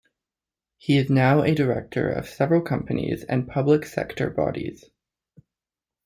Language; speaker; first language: English; native; English